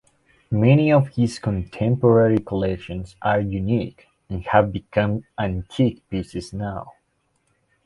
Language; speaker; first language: English; non-native, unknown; Spanish